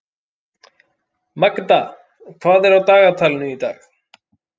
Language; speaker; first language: Icelandic; native; Icelandic